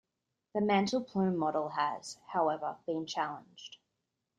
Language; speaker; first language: English; native; English